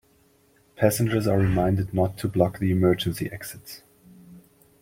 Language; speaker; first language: English; non-native, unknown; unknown